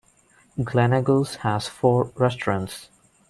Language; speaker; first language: English; non-native, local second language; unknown